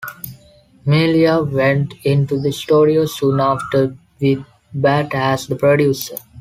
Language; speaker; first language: English; non-native, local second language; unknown